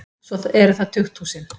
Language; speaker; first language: Icelandic; native; Icelandic